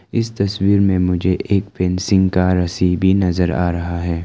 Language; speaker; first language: Hindi; non-native, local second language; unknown